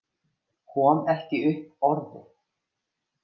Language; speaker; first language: Icelandic; native; Icelandic